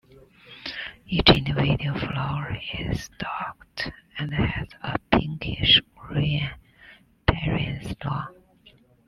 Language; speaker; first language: English; non-native, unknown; Chinese